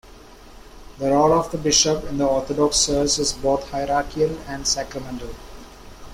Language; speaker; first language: English; non-native, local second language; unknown